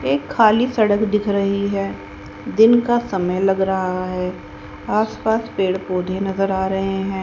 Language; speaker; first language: Hindi; native; Hindi